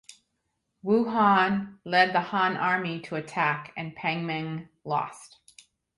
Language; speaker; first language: English; native; English